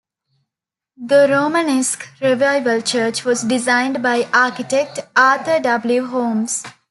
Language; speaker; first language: English; non-native, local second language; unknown